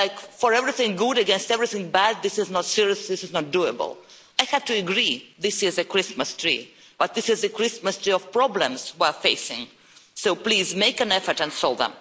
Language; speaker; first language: English; non-native, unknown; Russian